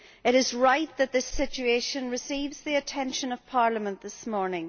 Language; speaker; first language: English; native; English